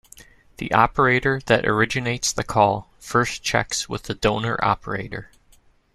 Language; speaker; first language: English; native; English